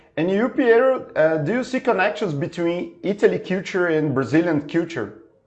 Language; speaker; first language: English; non-native, fluent; Portuguese